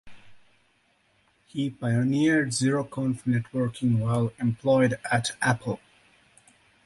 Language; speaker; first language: English; non-native, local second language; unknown